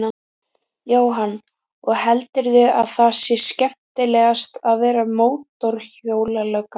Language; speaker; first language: Icelandic; native; Icelandic